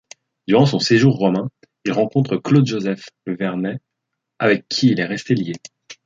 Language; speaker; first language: French; native; French